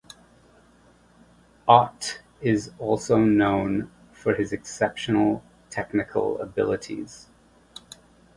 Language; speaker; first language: English; native; English